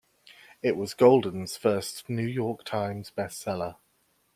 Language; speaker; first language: English; native; English